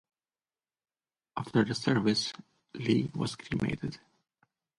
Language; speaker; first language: English; non-native, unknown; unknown